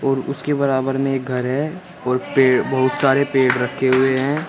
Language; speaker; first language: Hindi; native; Hindi